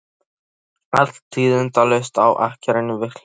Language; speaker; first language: Icelandic; non-native, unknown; Polish